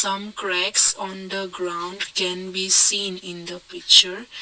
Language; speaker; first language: English; non-native, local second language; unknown